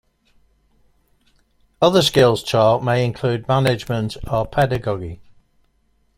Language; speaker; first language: English; native; English